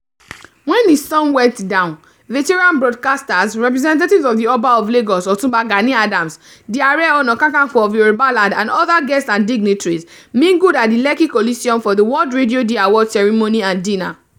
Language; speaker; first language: English; non-native, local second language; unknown